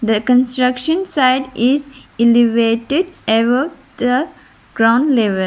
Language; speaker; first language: English; non-native, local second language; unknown